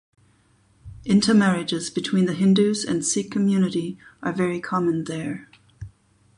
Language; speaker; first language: English; non-native, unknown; German